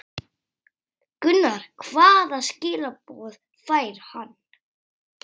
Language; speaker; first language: Icelandic; native; Icelandic